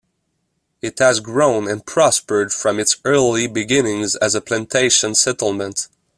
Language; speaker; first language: English; non-native, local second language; French